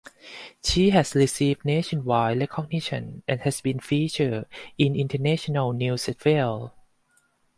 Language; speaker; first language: English; non-native, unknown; Thai